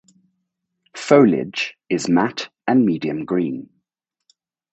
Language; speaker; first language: English; native; English